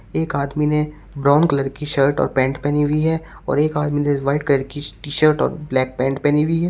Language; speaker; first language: Hindi; native; Hindi